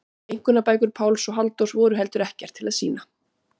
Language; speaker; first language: Icelandic; native; Icelandic